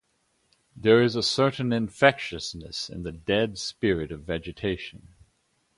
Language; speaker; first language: English; native; English